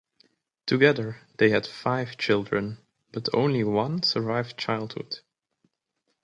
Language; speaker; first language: English; native; English